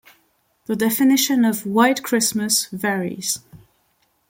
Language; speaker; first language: English; non-native, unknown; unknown